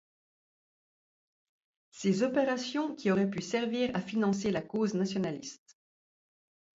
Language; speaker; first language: French; native; French